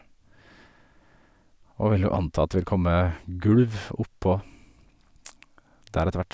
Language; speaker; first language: Norwegian; native; Norwegian